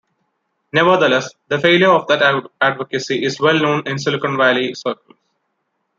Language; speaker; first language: English; non-native, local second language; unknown